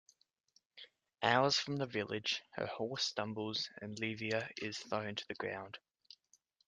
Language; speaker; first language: English; native; English